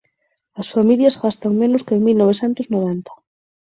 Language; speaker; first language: Galician; native; Galician